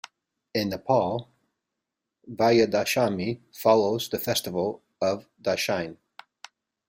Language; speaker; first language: English; native; English